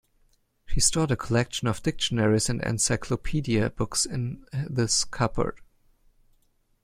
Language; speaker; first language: English; non-native, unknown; German